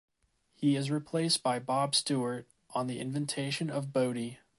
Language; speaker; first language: English; native; English